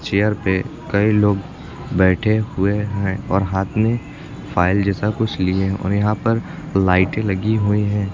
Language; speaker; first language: Hindi; native; Hindi